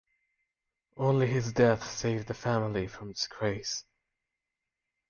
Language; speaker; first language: English; native; English